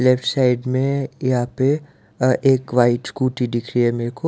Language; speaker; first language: Hindi; non-native, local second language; Gujarati